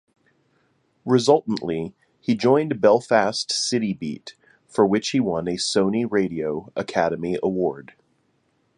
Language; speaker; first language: English; native; English